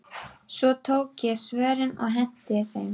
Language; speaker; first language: Icelandic; native; Icelandic